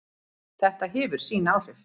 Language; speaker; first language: Icelandic; native; Icelandic